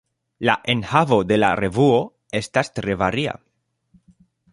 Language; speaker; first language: Esperanto; non-native, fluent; Spanish